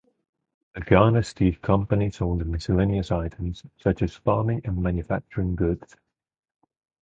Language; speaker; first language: English; non-native, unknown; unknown